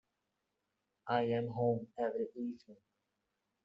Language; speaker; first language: English; non-native, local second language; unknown